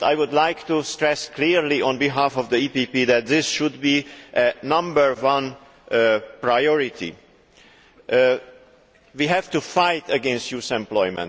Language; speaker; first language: English; non-native, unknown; Hungarian